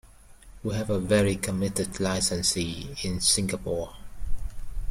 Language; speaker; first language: English; native; English